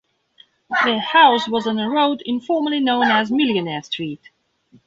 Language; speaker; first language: English; non-native, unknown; Belarusian